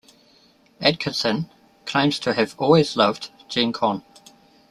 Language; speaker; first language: English; native; English